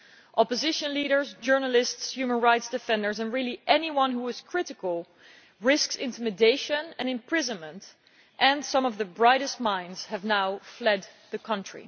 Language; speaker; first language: English; non-native, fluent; Dutch